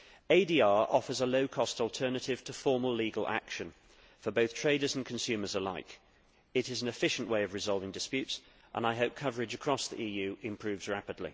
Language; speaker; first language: English; native; English